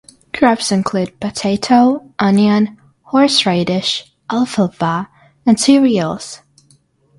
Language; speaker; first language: English; non-native, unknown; Russian